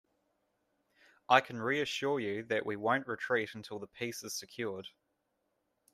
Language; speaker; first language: English; native; English